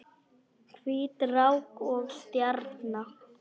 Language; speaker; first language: Icelandic; non-native, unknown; Polish